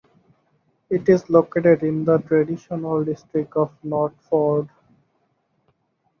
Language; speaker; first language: English; non-native, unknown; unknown